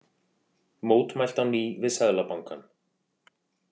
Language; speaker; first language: Icelandic; native; Icelandic